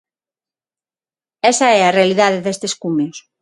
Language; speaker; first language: Galician; non-native, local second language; Spanish